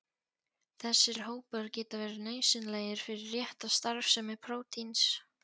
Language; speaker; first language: Icelandic; non-native, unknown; Polish